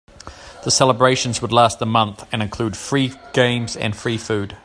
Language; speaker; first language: English; native; English